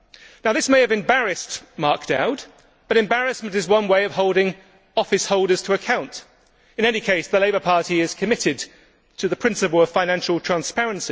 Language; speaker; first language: English; native; English